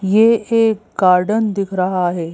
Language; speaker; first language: Hindi; native; Hindi